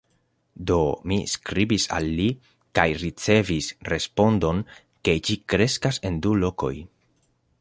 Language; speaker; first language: Esperanto; non-native, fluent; Spanish